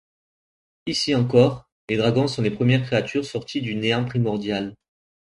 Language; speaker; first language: French; native; French